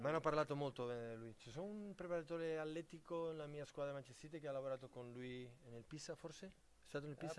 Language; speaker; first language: Italian; non-native, fluent; Catalan